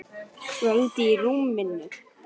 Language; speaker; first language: Icelandic; native; Icelandic